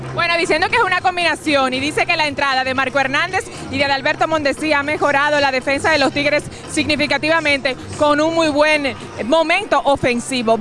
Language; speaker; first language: Spanish; native; Spanish